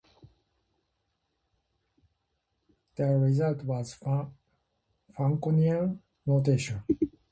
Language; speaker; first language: English; native; English